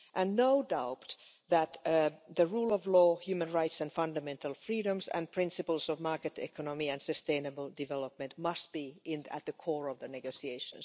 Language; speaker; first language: English; non-native, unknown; Finnish